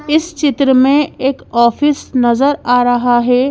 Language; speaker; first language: Hindi; native; Hindi